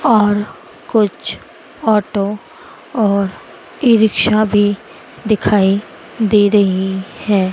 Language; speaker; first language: Hindi; native; Hindi